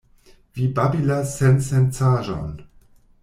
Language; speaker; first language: Esperanto; non-native, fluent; German